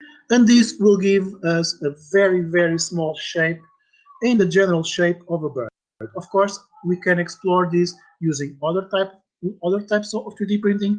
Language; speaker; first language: English; non-native, fluent; Portuguese